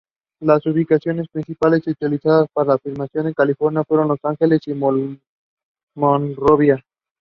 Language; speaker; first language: English; non-native, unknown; Spanish